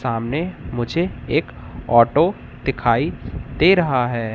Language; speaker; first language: Hindi; native; Hindi